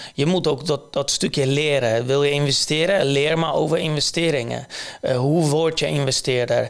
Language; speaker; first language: Dutch; non-native, fluent; Polish